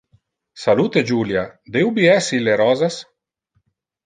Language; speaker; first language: Interlingua; non-native, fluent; Italian